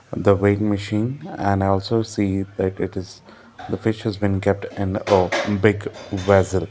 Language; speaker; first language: English; non-native, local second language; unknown